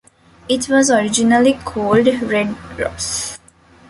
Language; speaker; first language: English; non-native, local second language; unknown